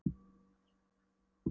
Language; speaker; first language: Icelandic; non-native, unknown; Polish